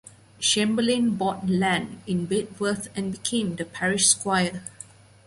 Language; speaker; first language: English; non-native, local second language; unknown